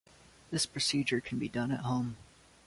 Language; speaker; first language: English; native; English